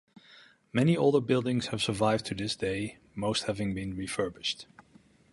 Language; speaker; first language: English; non-native, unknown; Dutch